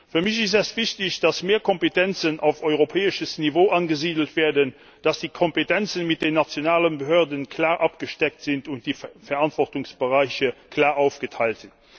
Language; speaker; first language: German; non-native, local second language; Luxembourgish